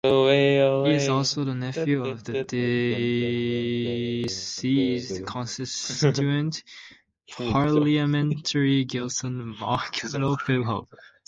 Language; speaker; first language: English; native; English